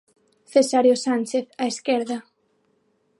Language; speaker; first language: Galician; non-native, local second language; Spanish